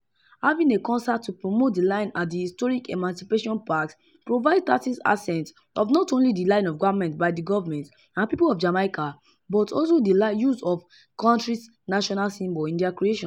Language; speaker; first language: English; non-native, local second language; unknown